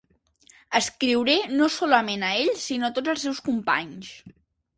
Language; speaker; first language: Catalan; native; Catalan